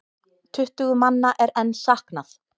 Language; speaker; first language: Icelandic; native; Icelandic